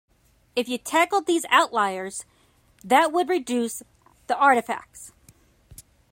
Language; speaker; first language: English; native; English